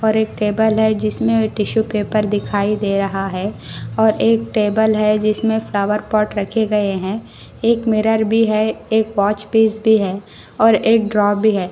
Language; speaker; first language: Hindi; non-native, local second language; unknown